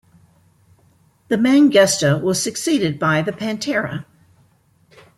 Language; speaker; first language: English; native; English